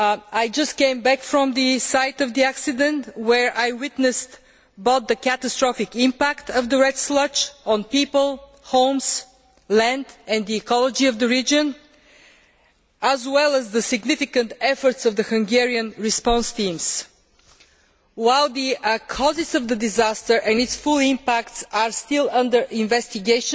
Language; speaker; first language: English; non-native, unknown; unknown